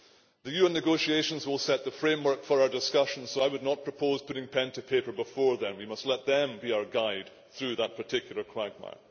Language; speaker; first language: English; native; English